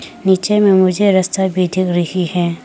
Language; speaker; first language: Hindi; non-native, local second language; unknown